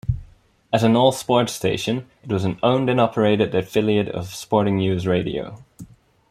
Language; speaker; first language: English; non-native, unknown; Dutch